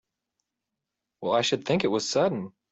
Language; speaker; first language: English; native; English